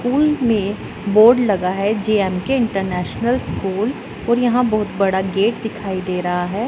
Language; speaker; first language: Hindi; non-native, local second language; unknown